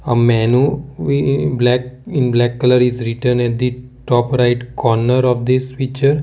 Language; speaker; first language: English; non-native, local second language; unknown